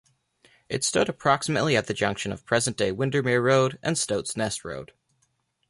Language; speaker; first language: English; native; English